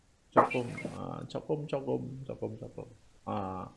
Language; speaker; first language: Korean; non-native, learner; Indonesian